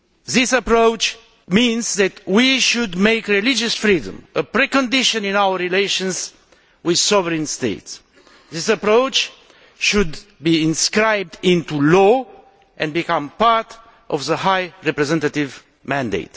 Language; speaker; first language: English; non-native, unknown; Romanian